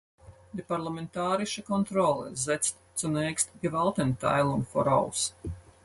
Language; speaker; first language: German; non-native, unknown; Latvian